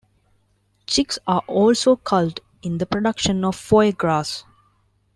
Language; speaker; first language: English; non-native, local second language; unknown